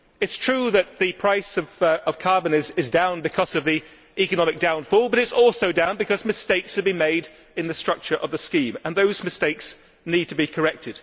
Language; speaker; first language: English; native; English